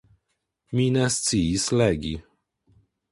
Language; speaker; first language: Esperanto; non-native, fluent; Polish